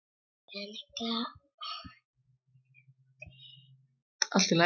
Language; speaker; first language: Icelandic; non-native, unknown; Czech